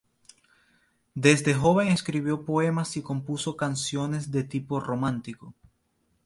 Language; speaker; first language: Spanish; native; Spanish